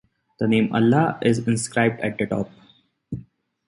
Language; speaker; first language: English; non-native, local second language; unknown